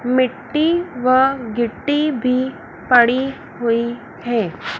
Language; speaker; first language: Hindi; native; Hindi